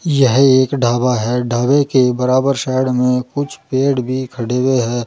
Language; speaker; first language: Hindi; native; Hindi